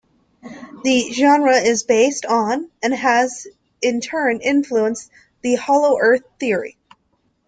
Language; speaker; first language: English; native; English